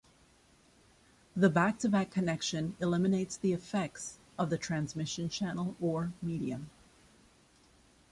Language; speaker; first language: English; native; English